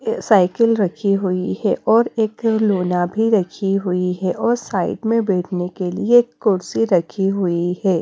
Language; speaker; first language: Hindi; non-native, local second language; Punjabi